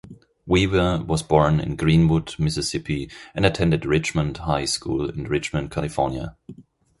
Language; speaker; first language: English; non-native, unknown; German